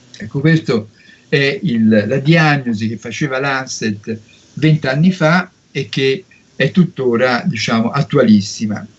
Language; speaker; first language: Italian; native; Italian